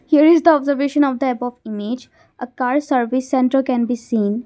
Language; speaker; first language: English; non-native, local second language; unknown